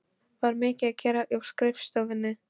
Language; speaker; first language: Icelandic; non-native, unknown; Polish